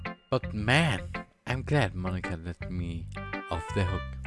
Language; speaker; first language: English; non-native, fluent; German